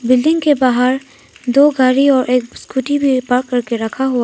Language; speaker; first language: Hindi; non-native, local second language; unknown